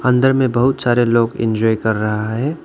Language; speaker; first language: Hindi; non-native, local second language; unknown